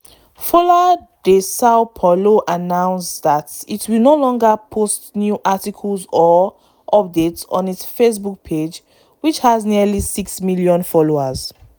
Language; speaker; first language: English; non-native, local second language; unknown